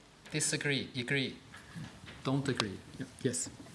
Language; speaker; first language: English; non-native, fluent; German